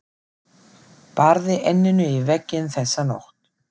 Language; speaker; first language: Icelandic; non-native, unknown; German